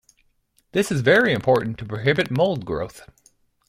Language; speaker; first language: English; native; English